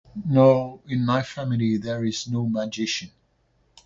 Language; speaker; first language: English; non-native, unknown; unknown